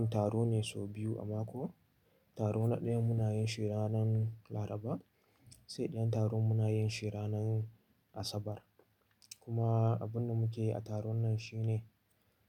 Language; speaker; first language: Hausa; native; Hausa